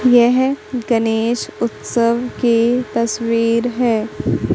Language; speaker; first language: Hindi; native; Hindi